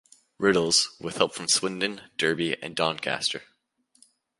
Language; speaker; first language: English; native; English